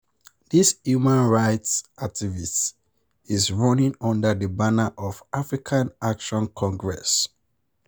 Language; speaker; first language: English; non-native, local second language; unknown